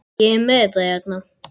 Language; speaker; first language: Icelandic; native; Icelandic